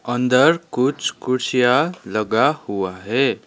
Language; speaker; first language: Hindi; non-native, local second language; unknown